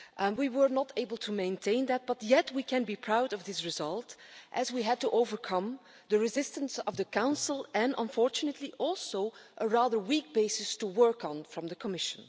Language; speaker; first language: English; non-native, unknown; Dutch